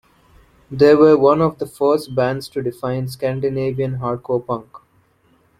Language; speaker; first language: English; non-native, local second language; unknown